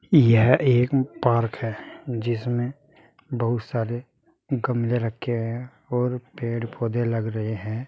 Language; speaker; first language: Hindi; native; Hindi